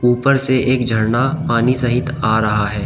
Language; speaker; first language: Hindi; native; Hindi